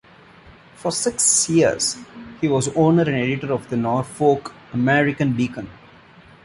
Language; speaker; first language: English; non-native, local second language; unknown